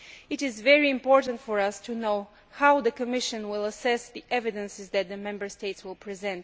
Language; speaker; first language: English; non-native, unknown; Bulgarian